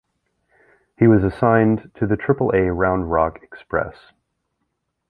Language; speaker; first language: English; native; English